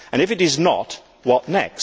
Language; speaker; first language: English; native; English